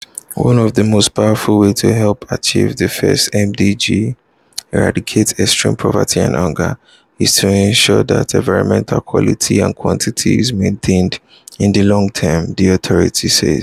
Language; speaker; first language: English; non-native, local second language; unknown